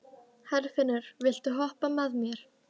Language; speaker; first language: Icelandic; native; Icelandic